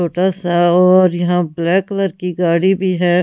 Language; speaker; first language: Hindi; non-native, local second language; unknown